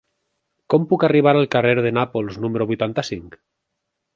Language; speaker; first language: Catalan; native; Catalan